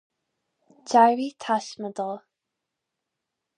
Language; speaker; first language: Irish; non-native, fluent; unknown